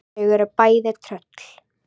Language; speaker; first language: Icelandic; native; Icelandic